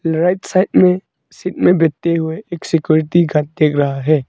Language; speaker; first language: Hindi; non-native, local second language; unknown